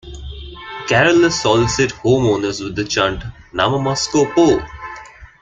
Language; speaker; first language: English; non-native, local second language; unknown